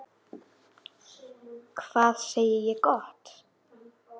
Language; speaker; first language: Icelandic; native; Icelandic